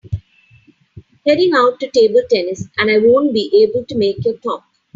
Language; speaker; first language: English; non-native, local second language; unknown